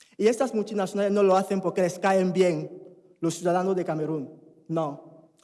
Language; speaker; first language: Spanish; non-native, fluent; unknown